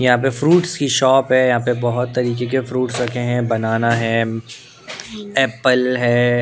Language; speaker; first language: Hindi; non-native, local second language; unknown